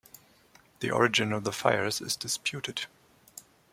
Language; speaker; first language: English; non-native, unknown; German